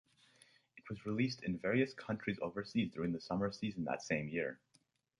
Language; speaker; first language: English; native; English